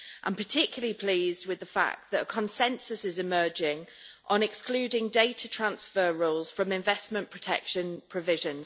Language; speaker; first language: English; native; English